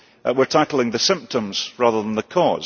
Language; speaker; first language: English; early bilingual, heritage; English